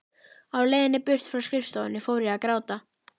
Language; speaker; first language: Icelandic; native; Icelandic